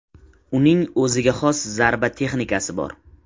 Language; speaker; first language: Uzbek; native; Uzbek